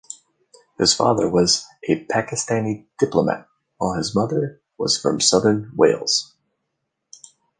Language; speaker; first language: English; native; English